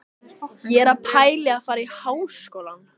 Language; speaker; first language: Icelandic; native; Icelandic